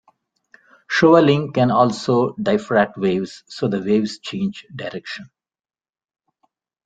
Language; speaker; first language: English; non-native, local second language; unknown